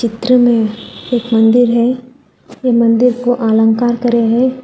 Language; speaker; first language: Hindi; non-native, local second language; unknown